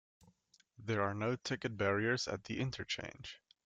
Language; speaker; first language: English; native; English